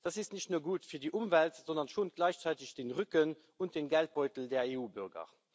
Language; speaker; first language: German; non-native, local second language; Luxembourgish